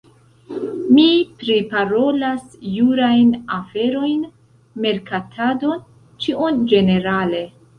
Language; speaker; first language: Esperanto; non-native, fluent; Central Kurdish